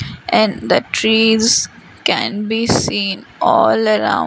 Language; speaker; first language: English; non-native, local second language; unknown